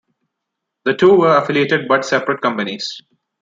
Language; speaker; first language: English; non-native, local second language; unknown